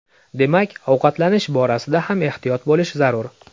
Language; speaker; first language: Uzbek; native; Uzbek